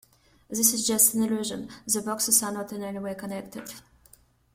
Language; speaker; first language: English; non-native, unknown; Russian